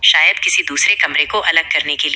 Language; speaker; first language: Hindi; native; Hindi